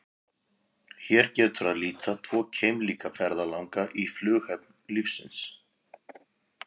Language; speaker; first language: Icelandic; native; Icelandic